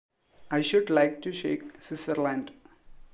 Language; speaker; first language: English; non-native, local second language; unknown